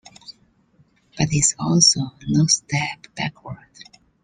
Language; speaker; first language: English; non-native, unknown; Chinese